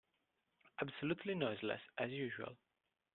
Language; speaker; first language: English; non-native, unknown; Italian